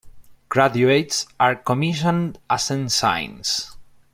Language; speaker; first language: English; non-native, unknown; Spanish